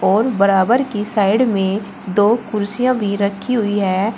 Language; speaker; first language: Hindi; native; Hindi